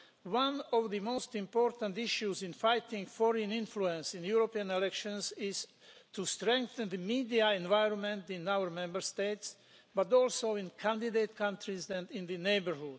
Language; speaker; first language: English; non-native, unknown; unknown